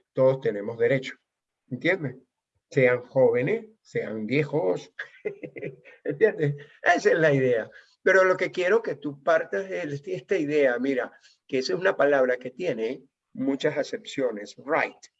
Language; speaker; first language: Spanish; native; Spanish